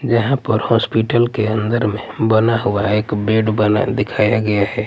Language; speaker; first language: Hindi; non-native, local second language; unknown